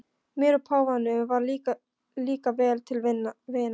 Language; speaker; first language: Icelandic; non-native, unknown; Polish